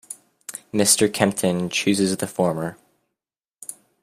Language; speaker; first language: English; native; English